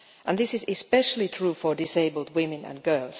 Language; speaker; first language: English; non-native, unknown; Finnish